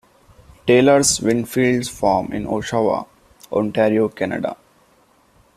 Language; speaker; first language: English; non-native, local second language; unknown